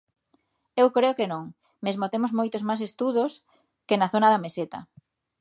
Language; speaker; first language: Galician; native; Galician